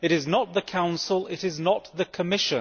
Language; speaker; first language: English; native; English